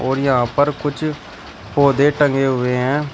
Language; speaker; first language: Hindi; native; Hindi